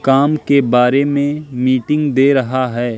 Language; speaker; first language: Hindi; native; Hindi